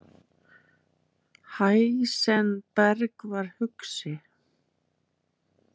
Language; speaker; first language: Icelandic; native; Icelandic